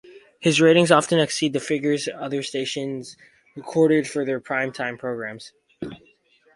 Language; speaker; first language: English; native; English